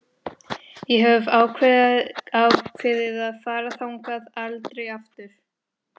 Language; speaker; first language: Icelandic; non-native, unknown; Spanish